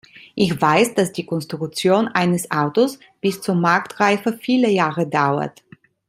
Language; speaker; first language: German; non-native, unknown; Italian